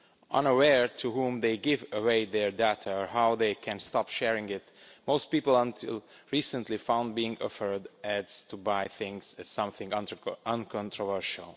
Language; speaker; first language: English; non-native, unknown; Romanian